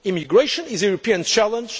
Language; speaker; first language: English; non-native, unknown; Portuguese